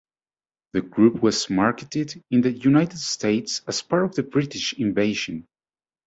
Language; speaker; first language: English; native; English